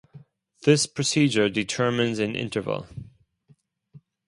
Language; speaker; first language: English; non-native, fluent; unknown